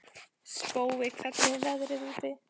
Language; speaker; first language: Icelandic; native; Icelandic